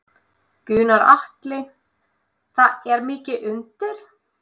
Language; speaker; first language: Icelandic; non-native, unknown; Russian